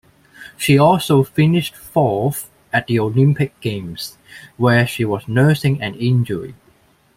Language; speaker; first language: English; non-native, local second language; Cantonese